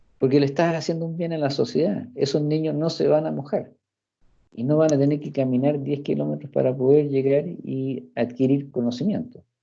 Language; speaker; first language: Spanish; early bilingual, heritage; Spanish